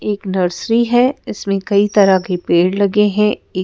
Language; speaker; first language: Hindi; native; Hindi